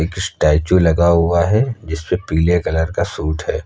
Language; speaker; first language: Hindi; native; Hindi